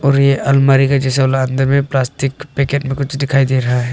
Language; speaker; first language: Hindi; non-native, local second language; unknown